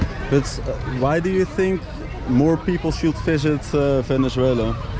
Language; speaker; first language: English; non-native, fluent; Dutch